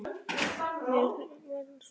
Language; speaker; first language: Icelandic; native; Icelandic